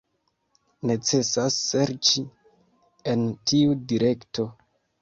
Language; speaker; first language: Esperanto; non-native, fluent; Kinyarwanda